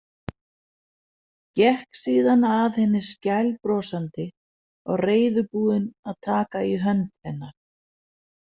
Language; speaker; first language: Icelandic; non-native, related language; Danish